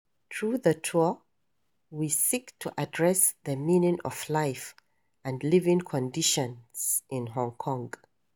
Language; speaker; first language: English; non-native, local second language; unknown